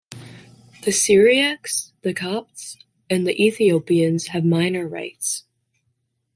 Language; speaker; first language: English; native; English